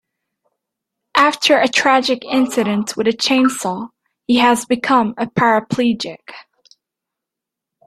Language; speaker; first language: English; native; English